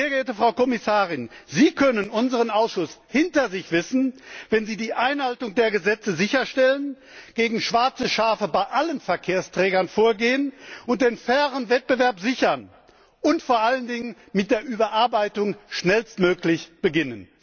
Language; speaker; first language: German; native; German